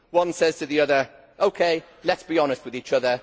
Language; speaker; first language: English; native; English